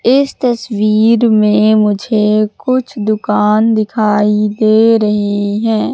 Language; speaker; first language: Hindi; native; Hindi